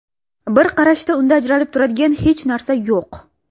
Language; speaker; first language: Uzbek; non-native, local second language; Russian